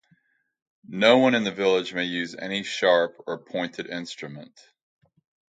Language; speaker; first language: English; native; English